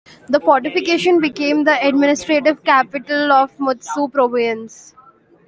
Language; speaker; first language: English; non-native, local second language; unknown